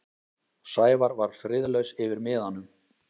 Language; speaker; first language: Icelandic; native; Icelandic